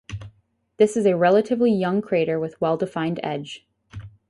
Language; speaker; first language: English; native; English